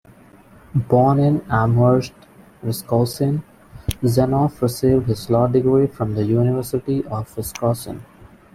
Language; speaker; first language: English; non-native, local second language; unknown